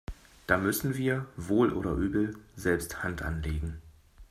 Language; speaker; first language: German; native; German